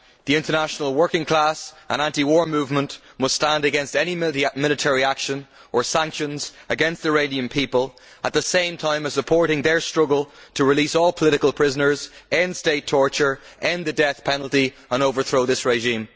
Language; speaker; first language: English; native; English